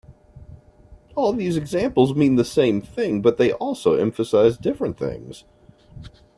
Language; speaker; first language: English; native; English